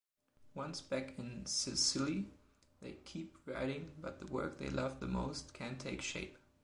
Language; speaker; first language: English; non-native, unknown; German